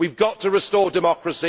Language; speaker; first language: English; native; English